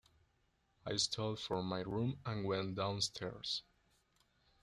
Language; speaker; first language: English; non-native, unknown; Spanish